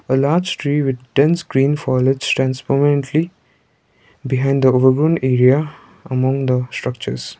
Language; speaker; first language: English; non-native, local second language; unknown